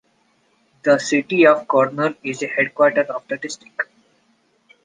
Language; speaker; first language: English; non-native, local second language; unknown